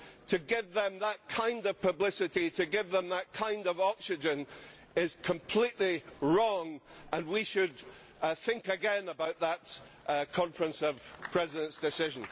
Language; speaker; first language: English; native; English